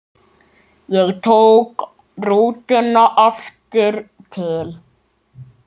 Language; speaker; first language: Icelandic; native; Icelandic